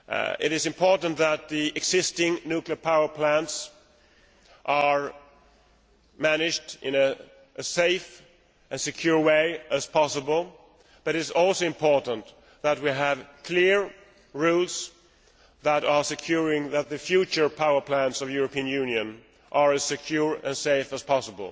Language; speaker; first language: English; non-native, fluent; Swedish